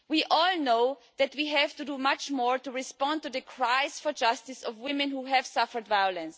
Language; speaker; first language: English; non-native, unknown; German